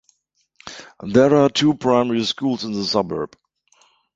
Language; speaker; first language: English; non-native, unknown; German